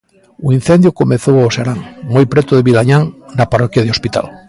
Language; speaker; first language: Galician; native; Galician